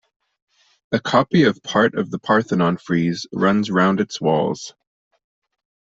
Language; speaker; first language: English; non-native, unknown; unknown